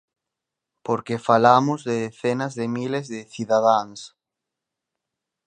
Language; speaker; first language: Galician; native; Galician